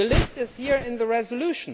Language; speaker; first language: English; non-native, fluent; German